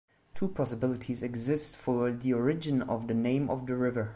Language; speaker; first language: English; non-native, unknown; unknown